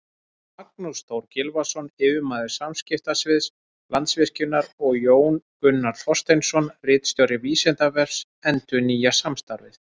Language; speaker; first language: Icelandic; native; Icelandic